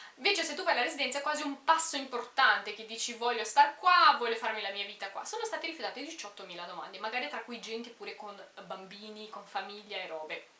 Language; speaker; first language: Italian; early bilingual, other home language; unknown